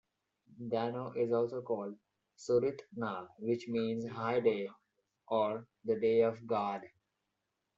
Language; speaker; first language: English; non-native, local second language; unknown